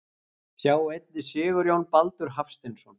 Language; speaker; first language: Icelandic; native; Icelandic